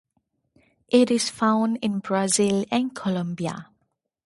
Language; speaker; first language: English; non-native, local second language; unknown